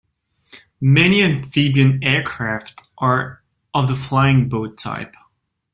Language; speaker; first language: English; non-native, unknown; French